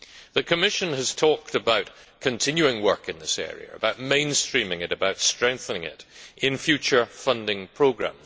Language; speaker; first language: English; native; English